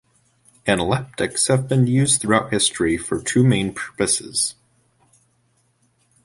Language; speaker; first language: English; native; English